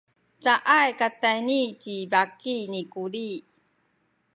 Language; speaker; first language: Sakizaya; non-native, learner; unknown